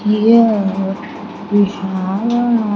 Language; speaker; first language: English; non-native, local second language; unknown